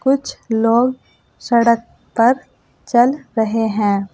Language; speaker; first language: Hindi; native; Hindi